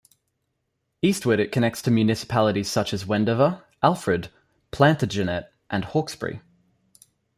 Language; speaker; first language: English; native; English